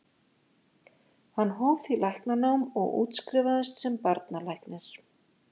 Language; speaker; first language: Icelandic; native; Icelandic